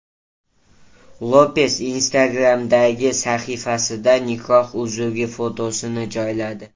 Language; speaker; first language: Uzbek; native; Uzbek